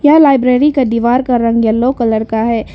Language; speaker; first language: Hindi; non-native, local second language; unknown